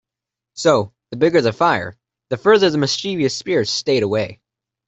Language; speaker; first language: English; native; English